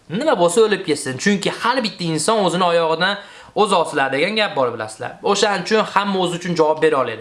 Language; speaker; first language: Uzbek; native; Uzbek